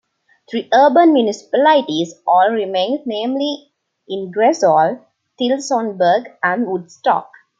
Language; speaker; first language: English; non-native, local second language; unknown